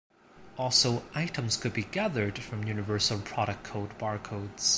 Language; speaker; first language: English; non-native, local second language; Cantonese